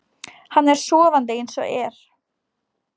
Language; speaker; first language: Icelandic; non-native, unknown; Polish